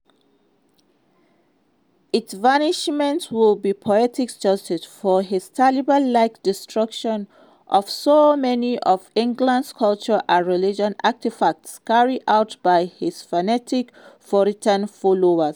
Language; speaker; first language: English; non-native, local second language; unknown